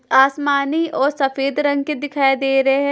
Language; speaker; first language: Hindi; non-native, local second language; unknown